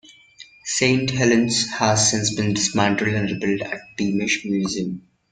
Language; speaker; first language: English; non-native, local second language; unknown